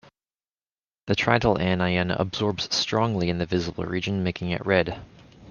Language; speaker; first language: English; native; English